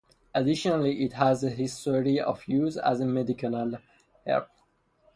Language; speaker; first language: English; non-native, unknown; Persian